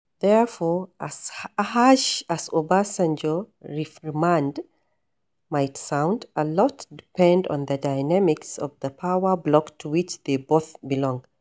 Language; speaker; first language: English; non-native, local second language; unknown